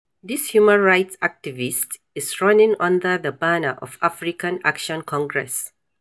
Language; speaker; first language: English; non-native, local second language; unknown